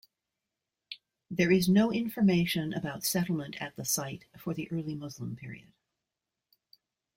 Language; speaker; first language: English; native; English